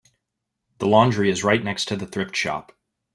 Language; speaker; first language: English; native; English